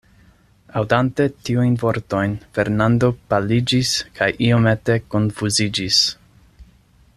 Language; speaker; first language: Esperanto; non-native, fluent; English